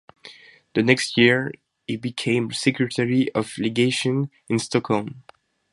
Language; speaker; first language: English; non-native, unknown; French